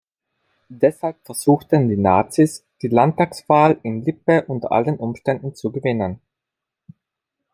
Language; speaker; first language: German; non-native, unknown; Italian